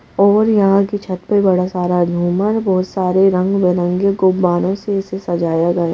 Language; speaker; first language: Hindi; native; Hindi